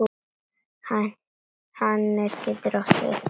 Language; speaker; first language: Icelandic; non-native, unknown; Latvian